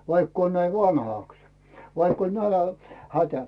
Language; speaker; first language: Finnish; native; Finnish